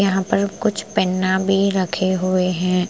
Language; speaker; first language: Hindi; non-native, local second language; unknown